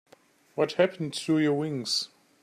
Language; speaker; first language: English; native; English